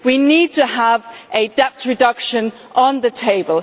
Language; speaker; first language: English; non-native, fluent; German